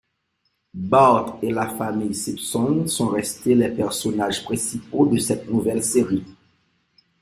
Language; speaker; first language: French; non-native, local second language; Haitian Creole